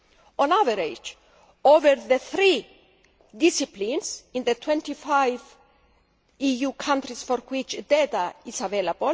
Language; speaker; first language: English; non-native, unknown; Greek